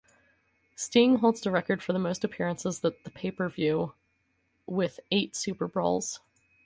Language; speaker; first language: English; native; English